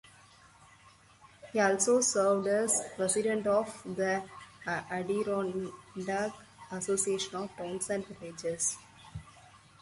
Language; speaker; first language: English; non-native, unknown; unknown